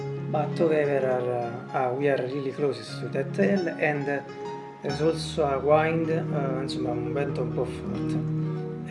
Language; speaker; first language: English; non-native, learner; Italian